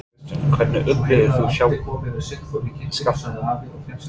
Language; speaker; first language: Icelandic; non-native, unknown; English